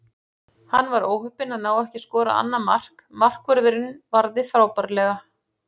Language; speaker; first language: Icelandic; native; Icelandic